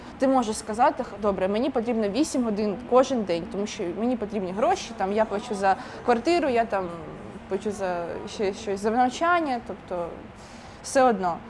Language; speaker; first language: Ukrainian; non-native, local second language; Russian